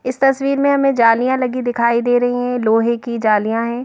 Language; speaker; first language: Hindi; native; Hindi